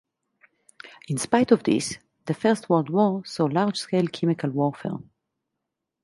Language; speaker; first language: English; non-native, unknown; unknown